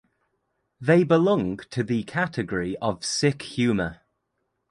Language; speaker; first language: English; native; English